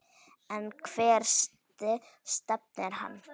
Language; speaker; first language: Icelandic; native; Icelandic